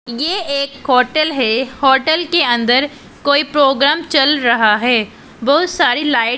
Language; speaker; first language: Hindi; non-native, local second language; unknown